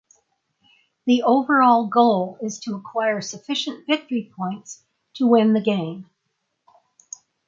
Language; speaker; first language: English; native; English